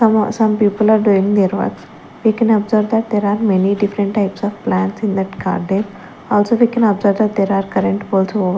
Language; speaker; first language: English; non-native, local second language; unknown